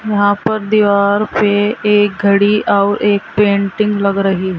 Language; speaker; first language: Hindi; native; Hindi